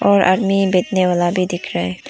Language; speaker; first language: Hindi; non-native, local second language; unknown